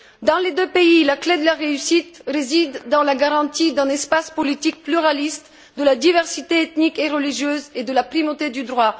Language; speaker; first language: French; non-native, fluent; Bulgarian